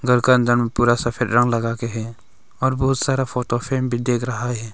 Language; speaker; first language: Hindi; non-native, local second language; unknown